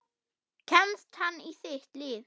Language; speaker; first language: Icelandic; non-native, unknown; German